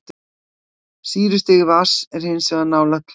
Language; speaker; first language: Icelandic; native; Icelandic